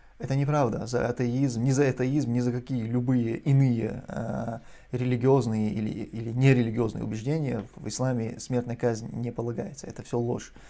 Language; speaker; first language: Russian; non-native, local second language; Chechen